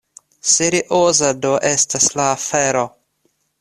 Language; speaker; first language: Esperanto; non-native, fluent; Russian